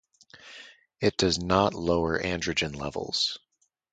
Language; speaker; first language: English; native; English